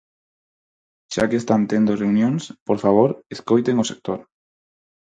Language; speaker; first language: Galician; non-native, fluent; Spanish